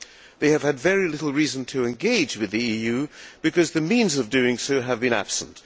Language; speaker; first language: English; non-native, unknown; Hungarian